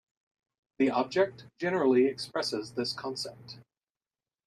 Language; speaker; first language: English; native; English